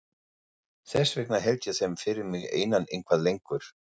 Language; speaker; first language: Icelandic; non-native, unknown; German